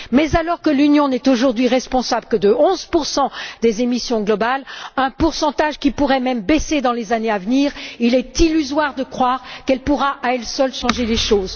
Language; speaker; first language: French; native; French